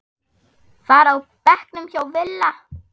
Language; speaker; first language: Icelandic; non-native, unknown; German